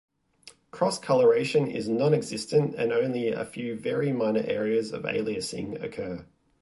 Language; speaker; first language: English; native; English